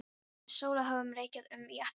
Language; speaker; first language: Icelandic; non-native, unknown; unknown